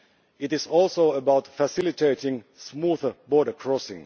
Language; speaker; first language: English; non-native, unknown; Finnish